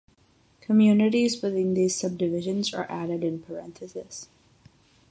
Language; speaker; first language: English; non-native, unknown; Catalan